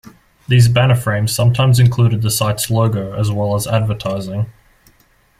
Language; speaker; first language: English; native; English